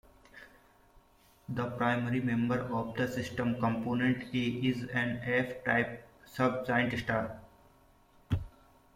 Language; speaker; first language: English; non-native, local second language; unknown